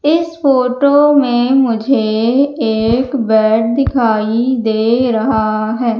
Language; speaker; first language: Hindi; native; Hindi